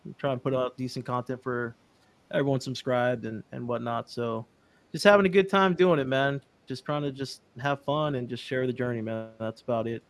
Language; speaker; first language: English; early bilingual, other home language; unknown